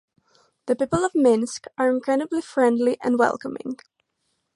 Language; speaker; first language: English; native; English